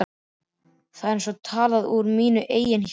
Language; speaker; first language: Icelandic; native; Icelandic